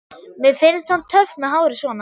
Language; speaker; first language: Icelandic; non-native, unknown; German